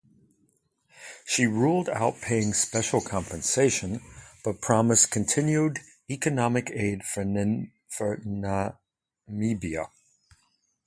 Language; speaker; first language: English; native; English